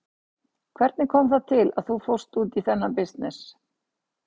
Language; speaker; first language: Icelandic; native; Icelandic